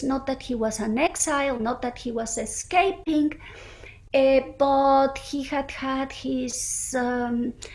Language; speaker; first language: English; early bilingual, other home language; Spanish